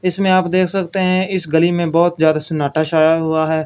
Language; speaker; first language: Hindi; non-native, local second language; Punjabi